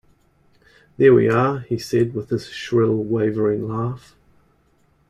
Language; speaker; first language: English; native; English